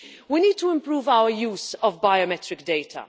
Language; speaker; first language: English; non-native, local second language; Maltese